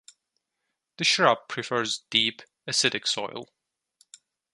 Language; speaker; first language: English; non-native, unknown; Turkish